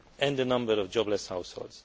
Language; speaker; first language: English; non-native, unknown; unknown